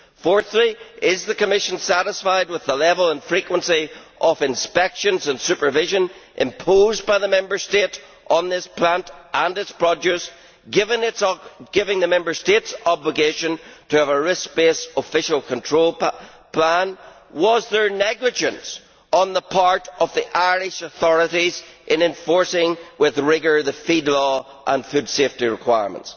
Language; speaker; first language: English; native; English